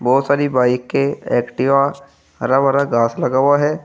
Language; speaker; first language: Hindi; native; Hindi